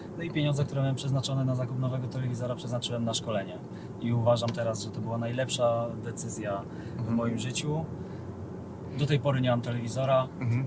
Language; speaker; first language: Polish; native; Polish